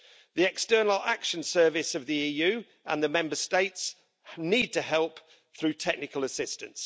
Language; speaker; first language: English; native; English